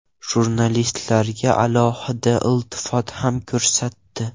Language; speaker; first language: Uzbek; non-native, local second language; Russian